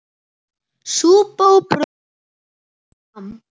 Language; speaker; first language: Icelandic; native; Icelandic